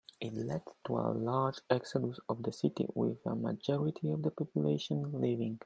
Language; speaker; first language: English; non-native, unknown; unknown